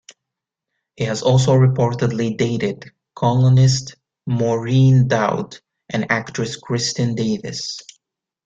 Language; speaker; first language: English; native; English